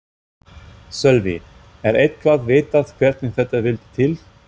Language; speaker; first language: Icelandic; non-native, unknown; German